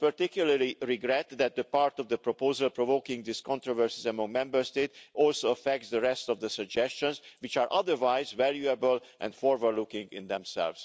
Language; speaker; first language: English; non-native, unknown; Hungarian